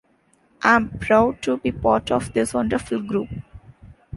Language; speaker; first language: English; non-native, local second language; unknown